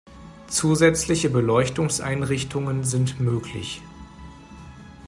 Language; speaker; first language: German; native; German